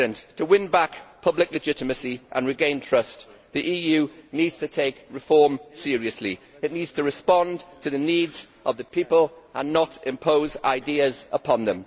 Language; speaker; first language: English; native; English